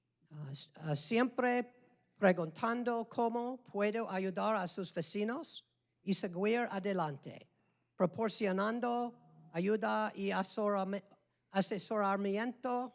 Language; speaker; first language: Spanish; non-native, fluent; English